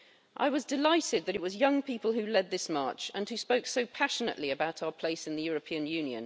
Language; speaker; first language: English; native; English